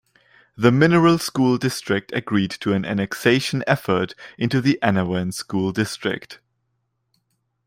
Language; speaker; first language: English; non-native, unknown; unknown